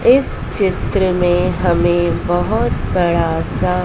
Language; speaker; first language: Hindi; native; Hindi